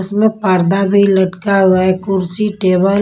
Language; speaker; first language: Hindi; non-native, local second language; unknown